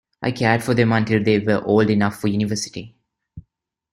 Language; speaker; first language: English; non-native, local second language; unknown